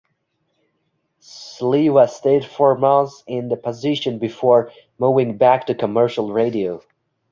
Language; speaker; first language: English; non-native, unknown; Uzbek